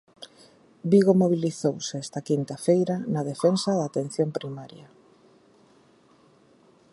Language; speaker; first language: Galician; native; Galician